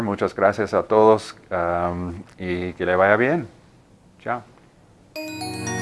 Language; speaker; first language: Spanish; non-native, fluent; English